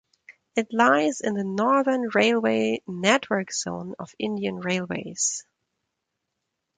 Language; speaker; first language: English; non-native, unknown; German